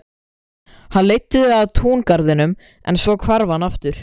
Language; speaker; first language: Icelandic; native; Icelandic